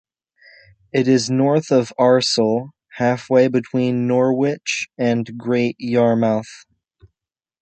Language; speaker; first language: English; native; English